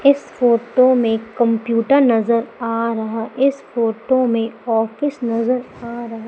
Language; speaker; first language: Hindi; native; Hindi